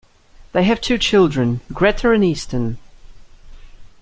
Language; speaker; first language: English; native; English